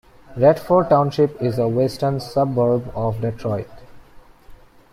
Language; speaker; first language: English; non-native, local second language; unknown